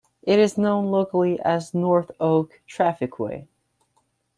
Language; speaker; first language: English; non-native, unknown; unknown